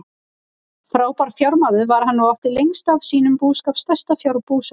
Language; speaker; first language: Icelandic; native; Icelandic